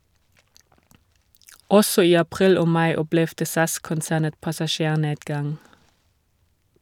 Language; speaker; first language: Norwegian; non-native, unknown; German